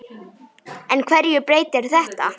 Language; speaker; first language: Icelandic; native; Icelandic